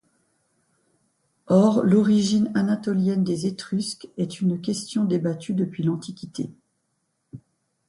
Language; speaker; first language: French; native; French